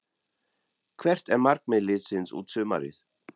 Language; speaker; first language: Icelandic; non-native, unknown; German